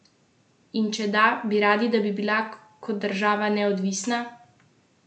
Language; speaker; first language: Slovenian; native; Slovenian